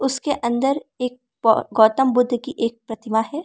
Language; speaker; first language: Hindi; non-native, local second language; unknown